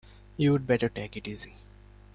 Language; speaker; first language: English; non-native, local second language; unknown